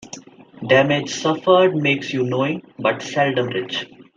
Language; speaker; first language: English; non-native, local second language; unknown